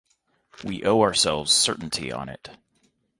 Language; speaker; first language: English; native; English